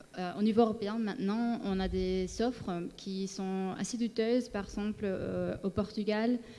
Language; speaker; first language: French; non-native, fluent; Spanish